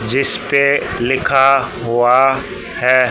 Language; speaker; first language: Hindi; native; Hindi